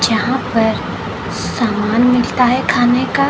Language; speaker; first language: Hindi; native; Hindi